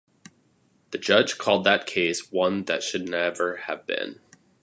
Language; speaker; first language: English; native; English